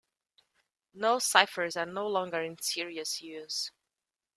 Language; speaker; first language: English; native; English